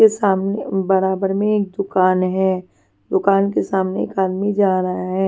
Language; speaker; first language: Hindi; non-native, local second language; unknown